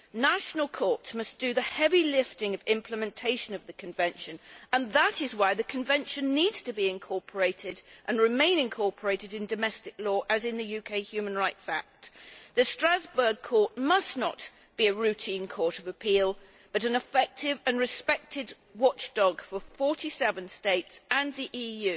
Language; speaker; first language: English; native; English